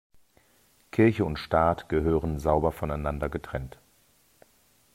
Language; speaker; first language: German; native; German